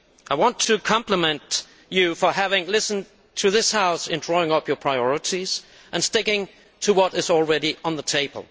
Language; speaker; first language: English; non-native, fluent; Danish